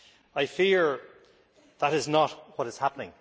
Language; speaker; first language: English; native; English